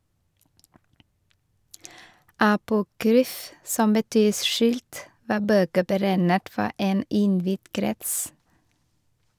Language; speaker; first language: Norwegian; non-native, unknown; Vietnamese